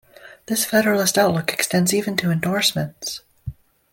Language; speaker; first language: English; native; English